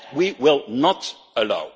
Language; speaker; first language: English; non-native, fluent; Dutch